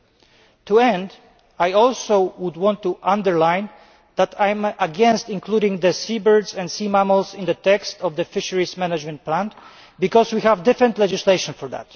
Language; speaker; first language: English; non-native, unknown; Polish